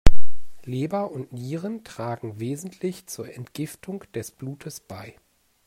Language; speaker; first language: German; native; German